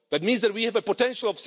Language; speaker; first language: English; non-native, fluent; Czech